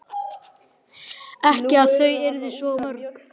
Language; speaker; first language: Icelandic; native; Icelandic